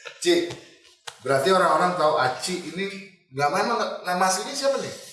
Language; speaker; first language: Indonesian; native; Indonesian